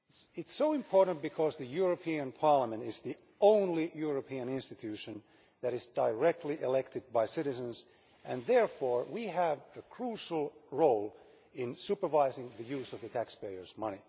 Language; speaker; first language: English; non-native, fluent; Finnish